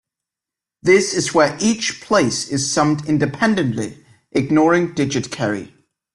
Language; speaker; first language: English; native; English